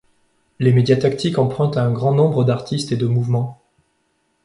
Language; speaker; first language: French; native; French